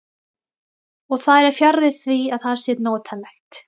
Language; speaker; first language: Icelandic; non-native, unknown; Thai